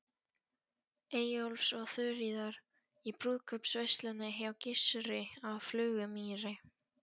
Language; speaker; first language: Icelandic; non-native, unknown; Polish